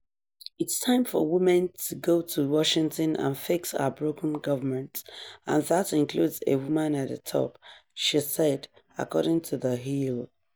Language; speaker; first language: English; non-native, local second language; Yoruba